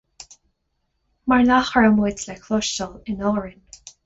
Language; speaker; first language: Irish; non-native, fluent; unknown